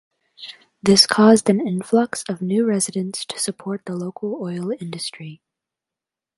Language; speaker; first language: English; native; English